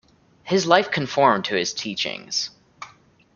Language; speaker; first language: English; native; English